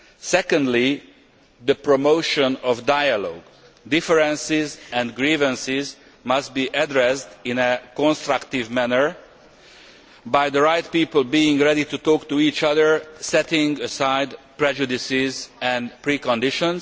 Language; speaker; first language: English; non-native, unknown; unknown